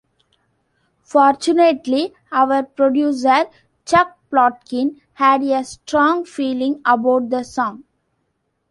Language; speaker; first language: English; non-native, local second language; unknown